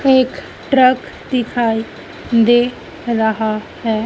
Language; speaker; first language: Hindi; native; Hindi